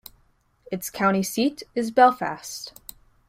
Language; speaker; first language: English; native; English